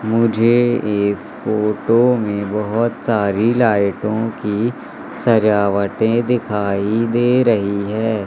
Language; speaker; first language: Hindi; native; Hindi